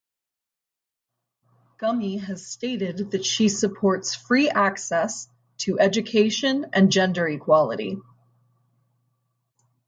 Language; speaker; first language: English; native; English